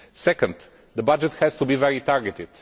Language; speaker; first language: English; non-native, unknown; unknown